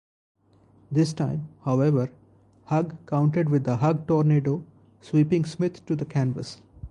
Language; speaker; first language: English; non-native, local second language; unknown